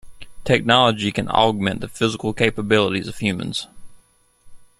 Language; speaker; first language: English; native; English